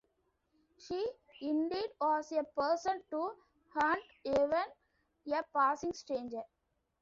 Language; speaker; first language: English; non-native, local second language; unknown